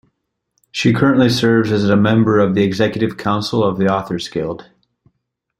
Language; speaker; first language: English; native; English